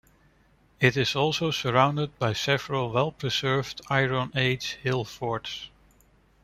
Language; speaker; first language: English; non-native, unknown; Dutch